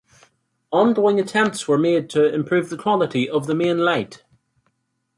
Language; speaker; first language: English; native; English